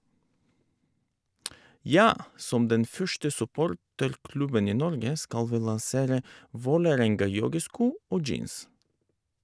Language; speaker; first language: Norwegian; non-native, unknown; Bulgarian